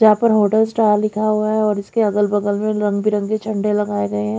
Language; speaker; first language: Hindi; native; Hindi